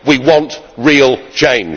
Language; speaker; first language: English; native; English